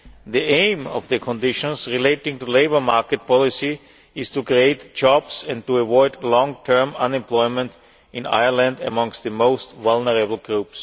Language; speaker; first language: English; non-native, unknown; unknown